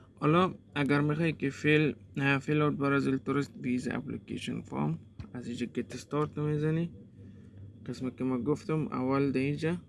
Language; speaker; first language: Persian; native; Persian